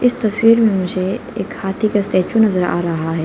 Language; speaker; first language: Hindi; non-native, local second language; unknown